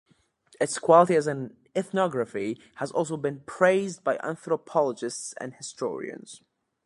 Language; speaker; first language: English; native; English